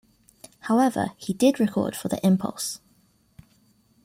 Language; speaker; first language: English; native; English